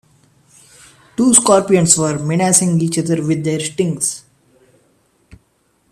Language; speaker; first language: English; non-native, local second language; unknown